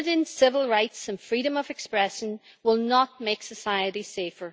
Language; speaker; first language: English; native; English